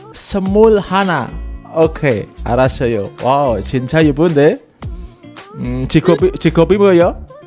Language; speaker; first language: Korean; non-native, learner; Indonesian